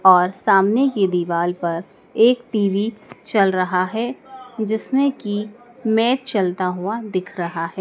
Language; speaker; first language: Hindi; native; Hindi